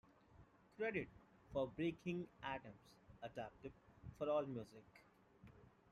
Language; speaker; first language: English; non-native, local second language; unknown